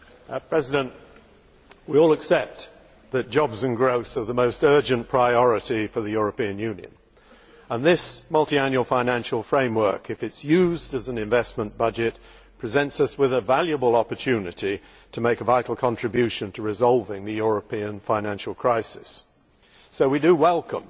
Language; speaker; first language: English; native; English